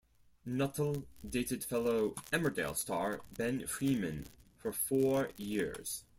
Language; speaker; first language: English; non-native, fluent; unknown